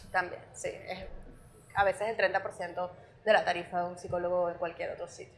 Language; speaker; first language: Spanish; native; Spanish